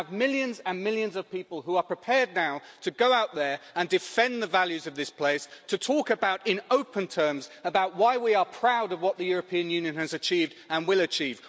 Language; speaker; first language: English; native; English